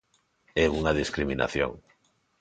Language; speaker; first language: Galician; non-native, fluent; Spanish